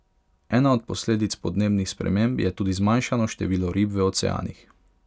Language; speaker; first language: Slovenian; non-native, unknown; Hungarian